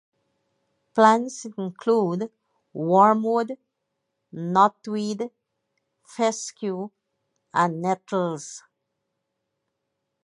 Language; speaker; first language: English; native; English